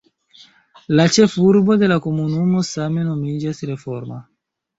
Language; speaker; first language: Esperanto; non-native, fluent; Chinese